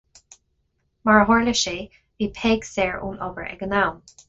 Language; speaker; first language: Irish; non-native, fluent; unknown